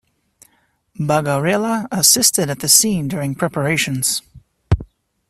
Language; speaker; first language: English; native; English